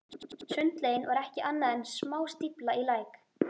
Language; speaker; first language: Icelandic; native; Icelandic